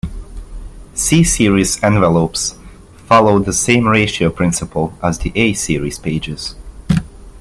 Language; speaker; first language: English; native; English